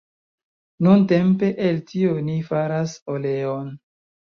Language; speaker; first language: Esperanto; non-native, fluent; Chinese